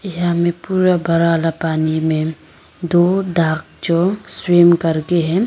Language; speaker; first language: Hindi; non-native, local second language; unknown